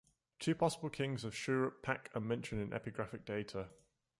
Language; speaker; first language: English; native; English